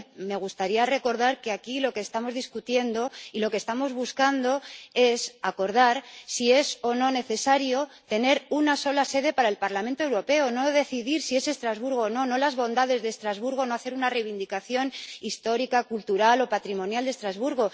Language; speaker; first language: Spanish; native; Spanish